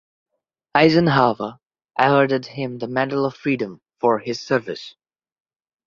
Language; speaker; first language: English; non-native, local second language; Bangla